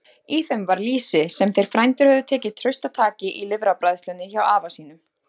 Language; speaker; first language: Icelandic; native; Icelandic